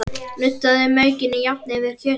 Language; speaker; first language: Icelandic; native; Icelandic